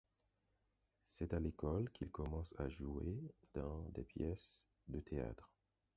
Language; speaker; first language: French; non-native, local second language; Haitian Creole